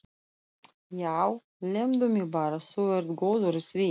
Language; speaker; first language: Icelandic; non-native, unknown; Russian